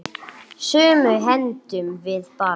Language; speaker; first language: Icelandic; non-native, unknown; English